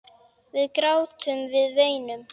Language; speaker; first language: Icelandic; native; Icelandic